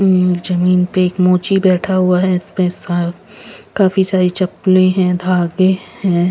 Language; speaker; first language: Hindi; non-native, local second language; Punjabi